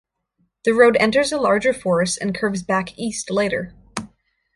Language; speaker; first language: English; native; English